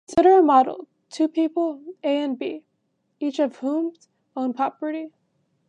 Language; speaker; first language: English; native; English